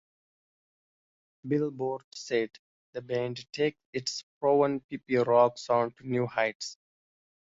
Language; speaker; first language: English; native; English